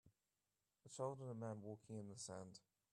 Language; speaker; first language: English; native; English